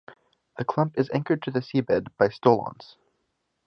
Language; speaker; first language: English; native; English